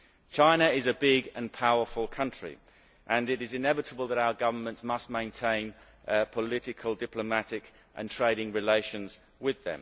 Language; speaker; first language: English; native; English